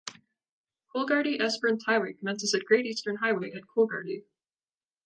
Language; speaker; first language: English; native; English